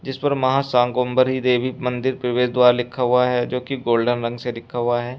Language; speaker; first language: Hindi; native; Hindi